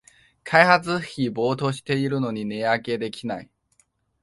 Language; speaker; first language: Japanese; non-native, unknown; Chinese